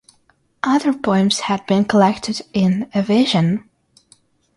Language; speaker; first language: English; non-native, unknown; Russian